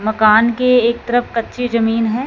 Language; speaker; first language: Hindi; non-native, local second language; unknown